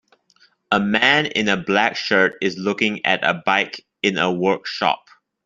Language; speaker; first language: English; non-native, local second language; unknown